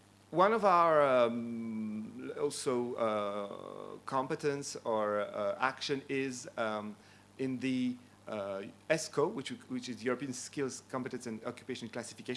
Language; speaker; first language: English; non-native, fluent; French